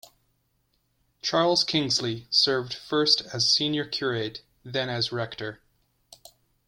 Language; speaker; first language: English; native; English